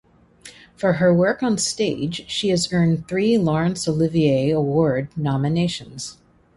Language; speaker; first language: English; native; English